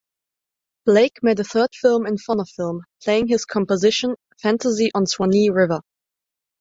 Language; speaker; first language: English; non-native, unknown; German